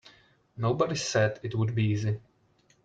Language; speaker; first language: English; non-native, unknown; Czech